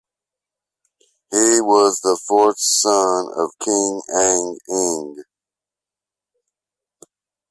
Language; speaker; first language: English; native; English